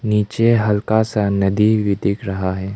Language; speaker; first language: Hindi; non-native, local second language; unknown